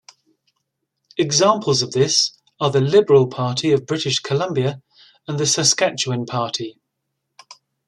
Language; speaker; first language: English; native; English